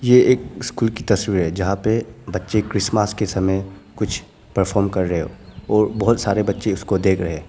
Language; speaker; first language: Hindi; non-native, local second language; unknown